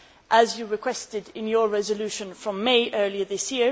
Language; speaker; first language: English; non-native, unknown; Swedish